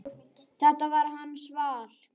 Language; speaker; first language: Icelandic; native; Icelandic